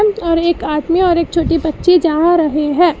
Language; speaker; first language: Hindi; non-native, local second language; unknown